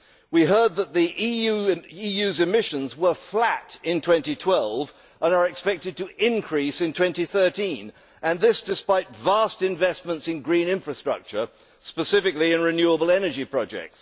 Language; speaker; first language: English; native; English